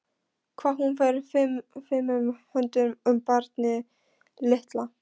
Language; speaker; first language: Icelandic; non-native, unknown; Polish